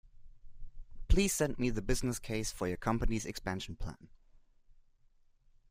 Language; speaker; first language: English; non-native, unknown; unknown